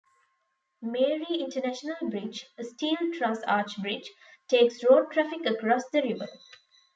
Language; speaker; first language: English; non-native, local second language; Tamil